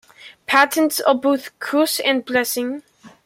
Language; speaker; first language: English; native; English